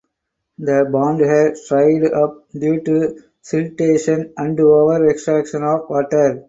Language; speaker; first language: English; non-native, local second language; Tamil